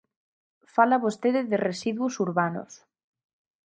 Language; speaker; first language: Galician; native; Galician